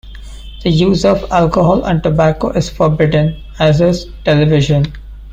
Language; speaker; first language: English; non-native, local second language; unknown